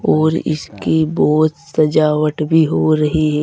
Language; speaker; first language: Hindi; native; Hindi